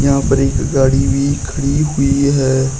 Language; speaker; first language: Hindi; native; Hindi